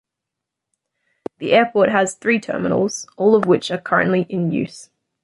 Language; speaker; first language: English; native; English